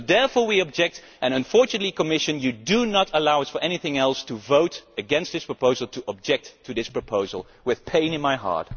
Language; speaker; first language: English; non-native, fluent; Dutch